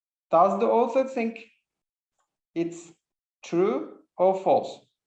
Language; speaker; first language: English; non-native, fluent; Turkish